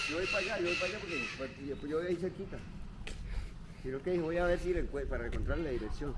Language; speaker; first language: Spanish; native; Spanish